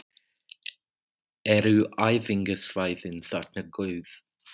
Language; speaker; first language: Icelandic; non-native, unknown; English